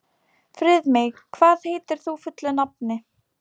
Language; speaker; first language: Icelandic; non-native, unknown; Polish